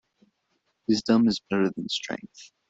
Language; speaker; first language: English; native; English